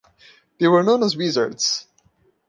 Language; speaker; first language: English; non-native, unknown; Portuguese